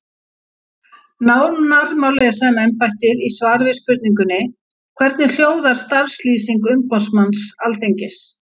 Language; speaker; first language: Icelandic; native; Icelandic